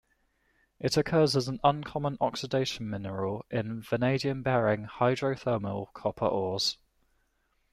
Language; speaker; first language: English; native; English